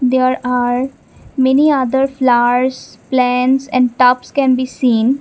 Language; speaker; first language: English; non-native, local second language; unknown